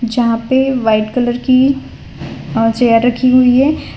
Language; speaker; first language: Hindi; non-native, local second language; Gujarati